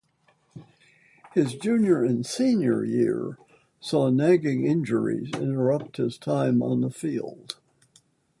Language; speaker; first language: English; native; English